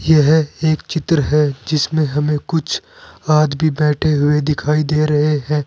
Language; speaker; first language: Hindi; native; Hindi